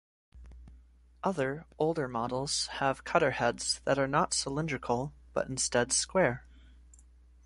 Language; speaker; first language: English; native; English